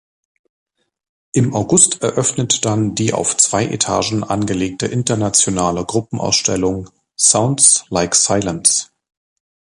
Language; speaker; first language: German; native; German